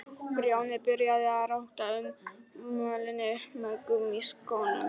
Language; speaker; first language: Icelandic; non-native, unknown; Polish